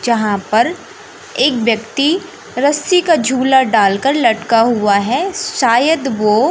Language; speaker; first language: Hindi; native; Hindi